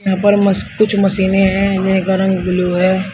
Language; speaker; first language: Hindi; native; Hindi